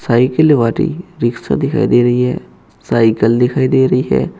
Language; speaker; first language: Hindi; native; Hindi